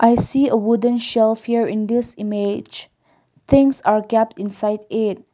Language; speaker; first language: English; non-native, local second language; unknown